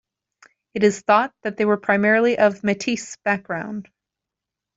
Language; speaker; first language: English; native; English